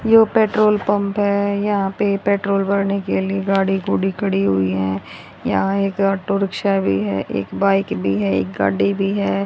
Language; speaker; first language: Hindi; native; Hindi